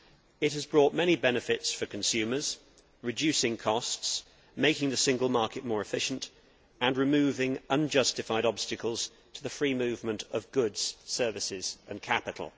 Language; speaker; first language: English; native; English